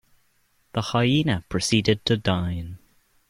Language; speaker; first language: English; native; English